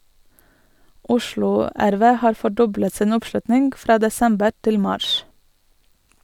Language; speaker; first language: Norwegian; non-native, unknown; Latvian